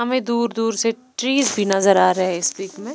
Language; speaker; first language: Hindi; non-native, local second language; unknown